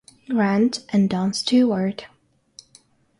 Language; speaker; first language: English; non-native, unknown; Russian